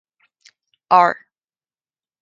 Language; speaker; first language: English; non-native, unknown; French